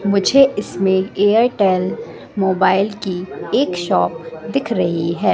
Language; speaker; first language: Hindi; native; Hindi